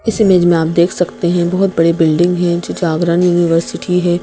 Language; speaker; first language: Hindi; native; Hindi